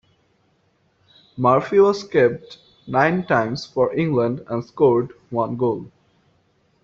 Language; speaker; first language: English; non-native, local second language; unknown